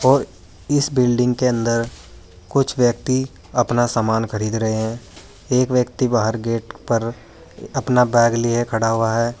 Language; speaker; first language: Hindi; native; Hindi